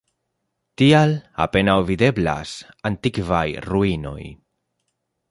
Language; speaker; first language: Esperanto; non-native, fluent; Spanish